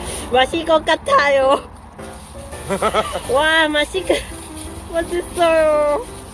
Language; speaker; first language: Korean; non-native, learner; English